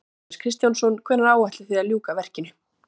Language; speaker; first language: Icelandic; native; Icelandic